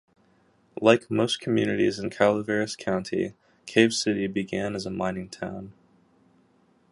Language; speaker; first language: English; native; English